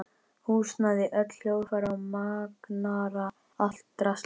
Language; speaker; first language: Icelandic; native; Icelandic